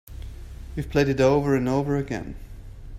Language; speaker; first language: English; native; English